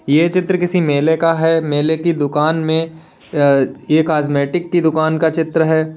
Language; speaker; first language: Hindi; native; Hindi